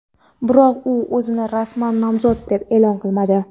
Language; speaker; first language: Uzbek; non-native, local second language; Kara-Kalpak